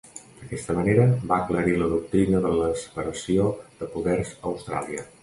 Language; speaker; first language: Catalan; native; Catalan